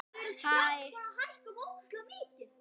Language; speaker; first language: Icelandic; native; Icelandic